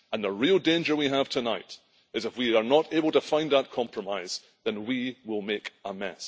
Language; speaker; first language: English; native; English